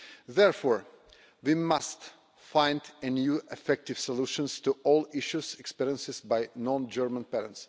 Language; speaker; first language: English; non-native, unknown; Russian